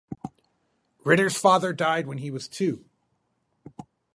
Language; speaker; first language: English; native; English